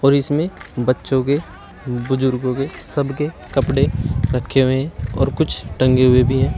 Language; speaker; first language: Hindi; native; Hindi